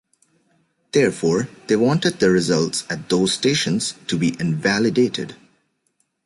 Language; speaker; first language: English; native; English